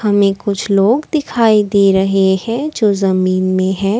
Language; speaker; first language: Hindi; non-native, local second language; Assamese